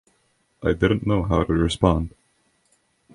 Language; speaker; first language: English; non-native, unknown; Estonian